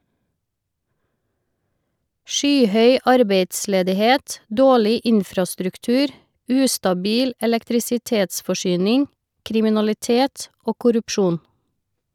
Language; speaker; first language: Norwegian; native; Norwegian